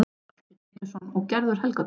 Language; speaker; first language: Icelandic; native; Icelandic